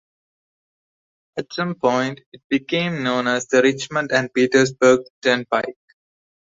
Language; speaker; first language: English; non-native, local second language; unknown